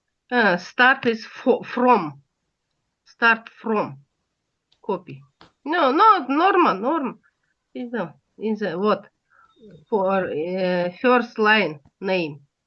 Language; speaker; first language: English; non-native, learner; Russian